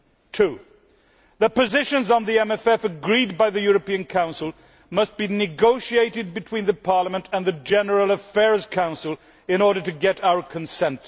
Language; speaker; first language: English; non-native, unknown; Swedish